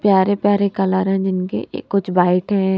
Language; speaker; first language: Hindi; non-native, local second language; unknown